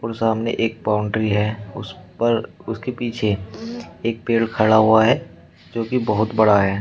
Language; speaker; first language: Hindi; native; Hindi